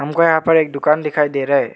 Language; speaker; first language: Hindi; non-native, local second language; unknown